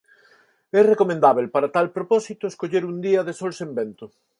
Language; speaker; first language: Galician; non-native, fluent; Spanish